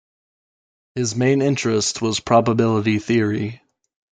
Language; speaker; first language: English; native; English